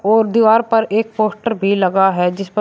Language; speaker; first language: Hindi; native; Hindi